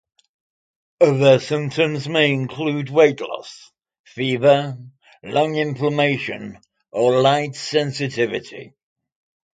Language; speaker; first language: English; native; English